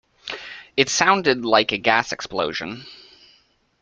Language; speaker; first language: English; native; English